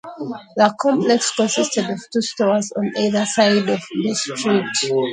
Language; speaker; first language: English; native; English